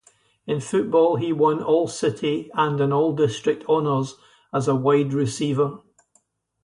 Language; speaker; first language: English; native; English